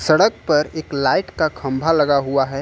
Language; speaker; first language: Hindi; native; Hindi